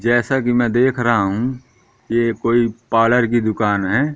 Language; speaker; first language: Hindi; native; Hindi